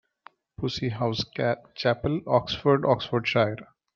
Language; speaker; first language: English; non-native, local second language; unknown